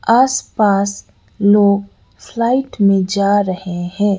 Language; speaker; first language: Hindi; non-native, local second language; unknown